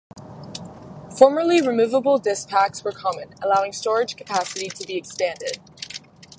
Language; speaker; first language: English; native; English